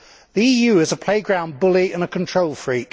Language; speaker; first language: English; native; English